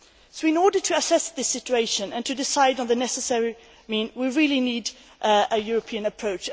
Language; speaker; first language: English; non-native, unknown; Swedish